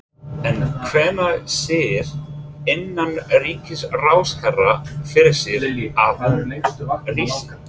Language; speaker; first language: Icelandic; non-native, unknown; English